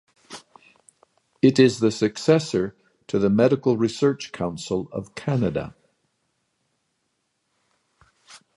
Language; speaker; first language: English; native; English